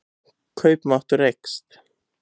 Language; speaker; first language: Icelandic; native; Icelandic